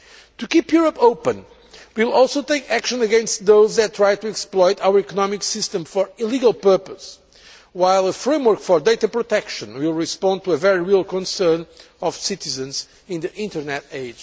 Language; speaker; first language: English; non-native, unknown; Portuguese